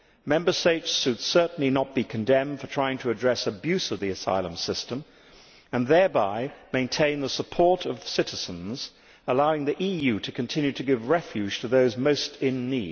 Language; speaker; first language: English; native; English